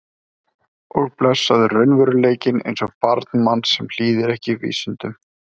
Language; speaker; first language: Icelandic; native; Icelandic